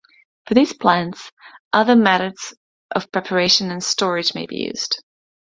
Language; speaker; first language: English; non-native, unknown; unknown